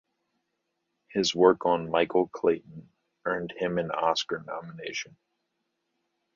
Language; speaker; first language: English; native; English